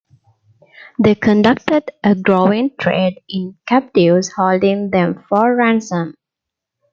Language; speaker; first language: English; non-native, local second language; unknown